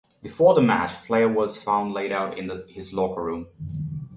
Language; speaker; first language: English; non-native, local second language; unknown